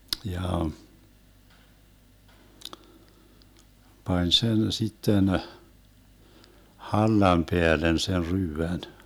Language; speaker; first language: Finnish; early bilingual, heritage; Finnish